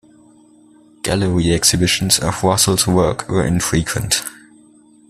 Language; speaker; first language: English; non-native, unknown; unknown